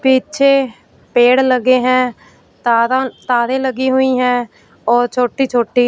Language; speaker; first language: Hindi; non-native, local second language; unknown